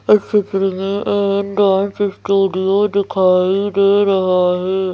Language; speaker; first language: Hindi; native; Hindi